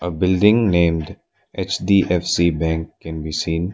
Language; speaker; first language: English; non-native, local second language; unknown